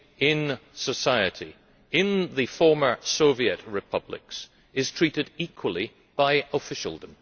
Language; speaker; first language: English; native; English